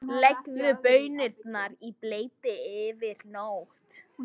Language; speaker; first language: Icelandic; non-native, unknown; English